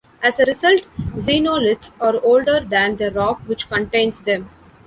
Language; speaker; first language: English; non-native, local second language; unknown